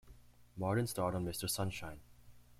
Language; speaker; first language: English; native; English